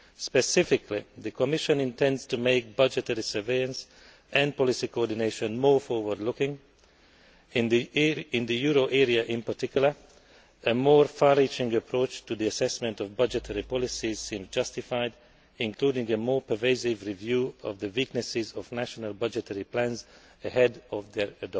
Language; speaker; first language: English; non-native, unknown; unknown